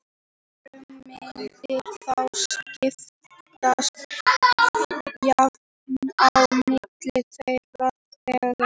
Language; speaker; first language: Icelandic; native; Icelandic